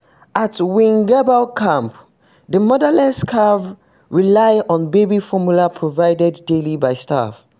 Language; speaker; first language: English; non-native, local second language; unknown